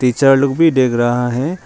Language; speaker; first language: Hindi; non-native, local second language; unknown